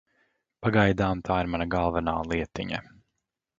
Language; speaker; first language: Latvian; native; Latvian